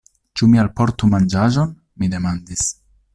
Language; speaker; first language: Esperanto; non-native, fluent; Italian